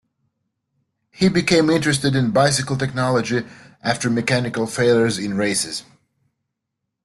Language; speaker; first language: English; native; English